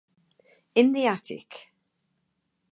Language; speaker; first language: English; native; English